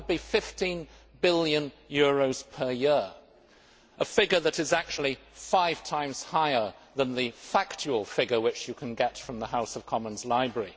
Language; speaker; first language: English; native; English